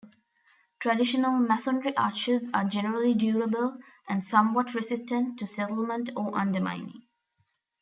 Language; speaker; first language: English; non-native, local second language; Tamil